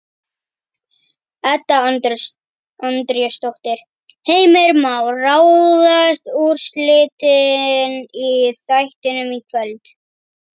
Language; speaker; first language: Icelandic; native; Icelandic